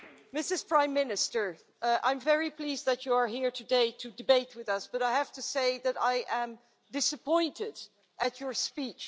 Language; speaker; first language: English; non-native, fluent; Dutch